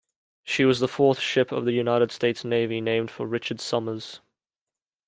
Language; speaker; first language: English; native; English